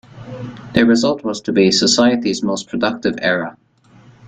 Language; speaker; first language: English; native; English